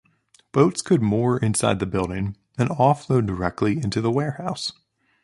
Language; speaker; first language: English; native; English